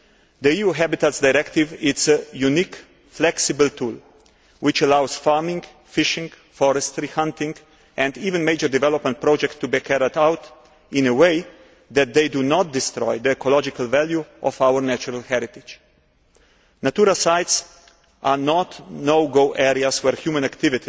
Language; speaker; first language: English; non-native, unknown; Slovenian